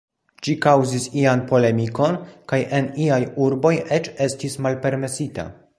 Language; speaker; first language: Esperanto; non-native, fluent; Polish